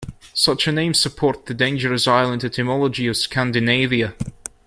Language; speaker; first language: English; native; English